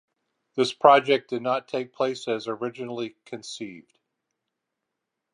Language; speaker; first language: English; native; English